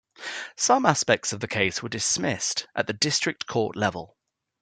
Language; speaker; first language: English; native; English